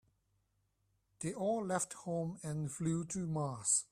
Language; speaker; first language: English; non-native, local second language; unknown